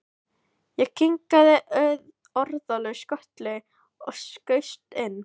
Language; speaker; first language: Icelandic; non-native, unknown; Filipino